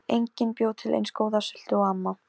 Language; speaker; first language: Icelandic; non-native, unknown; Polish